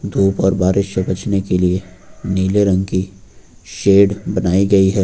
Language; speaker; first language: Hindi; native; Hindi